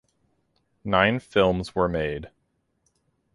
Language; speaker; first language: English; native; English